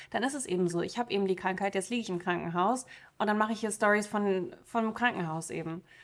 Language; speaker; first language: German; early bilingual, other home language; Russian